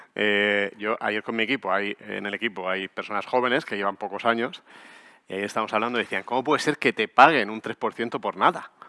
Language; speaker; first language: Spanish; native; Spanish